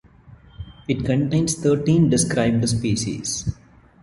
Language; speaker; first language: English; non-native, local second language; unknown